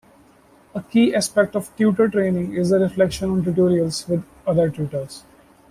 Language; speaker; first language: English; non-native, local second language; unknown